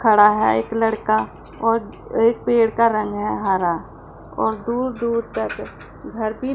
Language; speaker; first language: Hindi; non-native, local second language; Punjabi